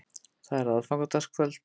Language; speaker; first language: Icelandic; native; Icelandic